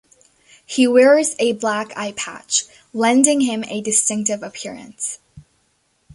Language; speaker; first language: English; native; English